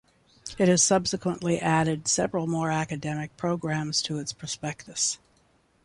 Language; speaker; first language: English; native; English